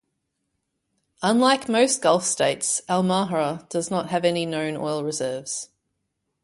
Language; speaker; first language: English; native; English